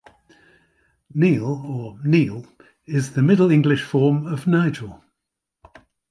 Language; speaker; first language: English; native; English